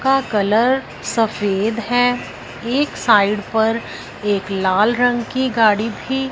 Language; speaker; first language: Hindi; non-native, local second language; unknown